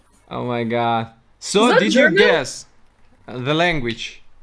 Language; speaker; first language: English; non-native, fluent; Russian